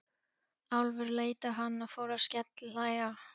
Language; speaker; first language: Icelandic; non-native, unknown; Polish